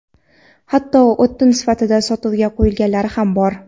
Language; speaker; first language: Uzbek; non-native, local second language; Kara-Kalpak